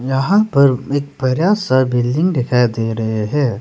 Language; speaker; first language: Hindi; early bilingual, other home language; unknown